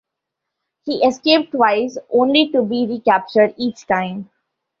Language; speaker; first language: English; non-native, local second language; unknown